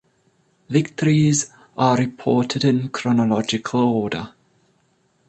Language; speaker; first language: English; non-native, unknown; German